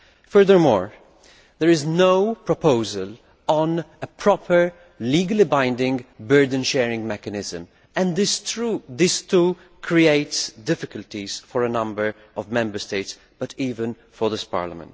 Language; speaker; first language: English; non-native, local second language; Maltese